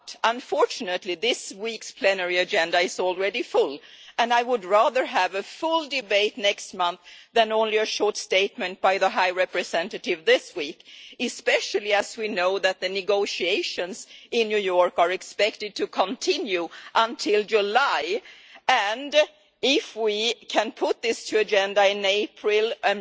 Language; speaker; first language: English; non-native, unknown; Swedish